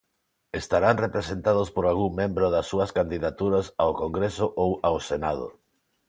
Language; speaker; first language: Galician; non-native, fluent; Spanish